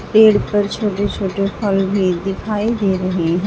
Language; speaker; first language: Hindi; native; Hindi